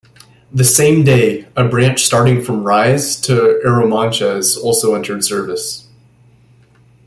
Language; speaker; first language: English; native; English